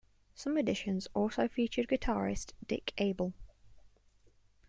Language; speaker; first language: English; native; English